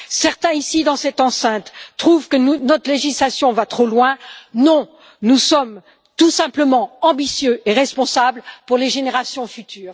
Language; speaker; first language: French; native; French